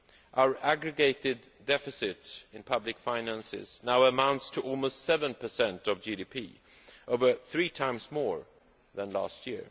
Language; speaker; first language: English; non-native, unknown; Swedish